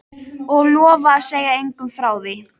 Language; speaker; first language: Icelandic; native; Icelandic